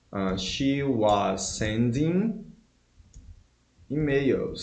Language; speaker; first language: English; non-native, fluent; Portuguese